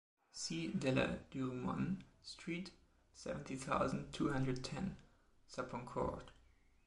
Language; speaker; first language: English; non-native, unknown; German